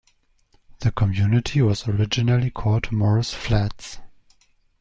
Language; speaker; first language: English; non-native, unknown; German